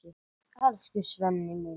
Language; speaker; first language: Icelandic; non-native, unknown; English